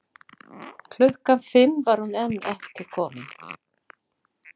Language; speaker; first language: Icelandic; non-native, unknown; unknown